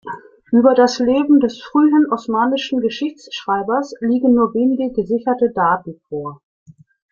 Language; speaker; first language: German; native; German